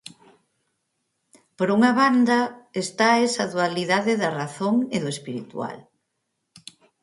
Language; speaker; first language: Galician; native; Galician